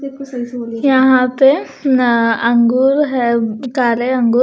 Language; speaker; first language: Hindi; non-native, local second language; Punjabi